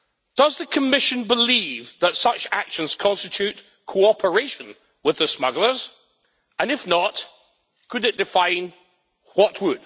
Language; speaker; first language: English; native; English